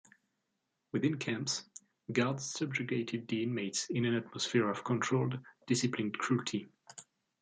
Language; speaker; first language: English; non-native, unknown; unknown